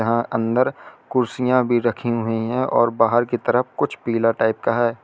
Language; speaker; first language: Hindi; native; Hindi